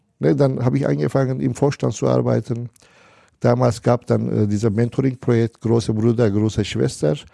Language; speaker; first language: German; non-native, fluent; Turkish